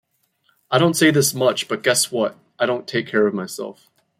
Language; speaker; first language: English; native; English